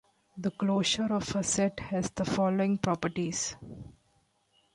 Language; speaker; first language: English; non-native, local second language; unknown